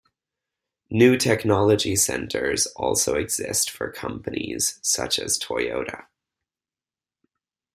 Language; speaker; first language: English; native; English